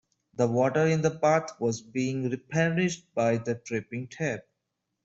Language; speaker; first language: English; non-native, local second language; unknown